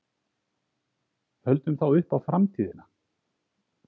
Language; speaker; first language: Icelandic; native; Icelandic